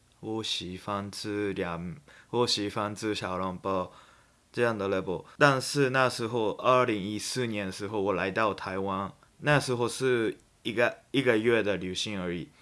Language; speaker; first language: Chinese; non-native, fluent; Japanese